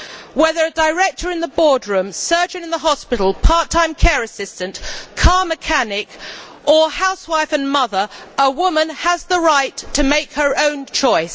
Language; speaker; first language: English; native; English